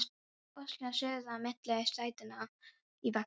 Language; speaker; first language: Icelandic; non-native, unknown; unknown